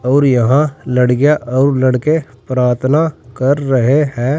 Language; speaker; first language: Hindi; native; Hindi